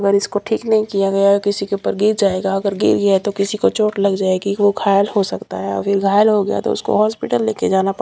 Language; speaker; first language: Hindi; non-native, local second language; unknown